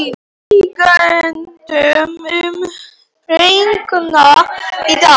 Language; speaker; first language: Icelandic; non-native, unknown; Polish